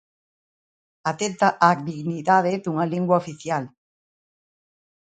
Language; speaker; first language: Galician; native; Galician